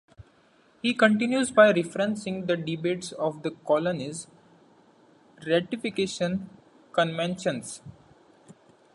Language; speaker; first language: English; non-native, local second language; Marathi